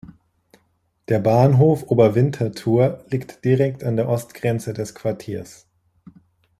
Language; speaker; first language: German; native; German